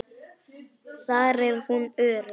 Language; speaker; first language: Icelandic; non-native, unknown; Polish